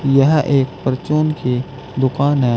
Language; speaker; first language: Hindi; native; Hindi